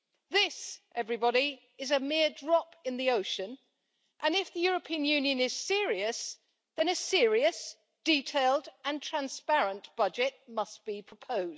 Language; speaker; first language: English; native; English